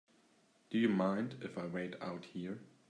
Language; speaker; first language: English; native; English